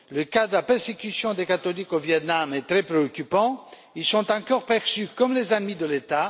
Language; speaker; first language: French; non-native, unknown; Romanian